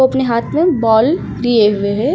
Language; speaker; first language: Hindi; native; Hindi